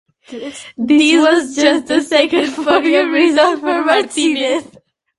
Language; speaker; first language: English; non-native, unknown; Catalan